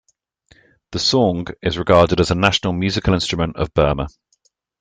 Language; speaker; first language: English; native; English